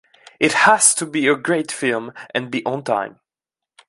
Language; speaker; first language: English; non-native, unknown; French